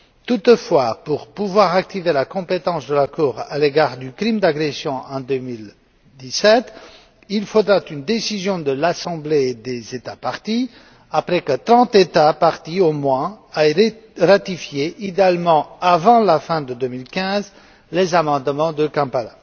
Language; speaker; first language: French; non-native, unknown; Romanian